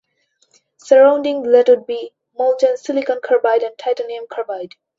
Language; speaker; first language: English; non-native, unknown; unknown